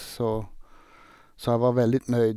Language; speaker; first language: Norwegian; non-native, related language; Swedish